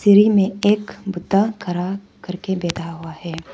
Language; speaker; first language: Hindi; non-native, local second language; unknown